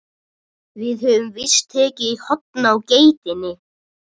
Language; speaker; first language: Icelandic; non-native, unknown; Russian